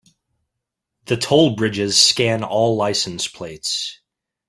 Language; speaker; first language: English; native; English